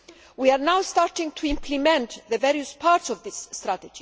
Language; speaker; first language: English; non-native, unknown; Greek